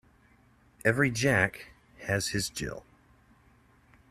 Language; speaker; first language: English; native; English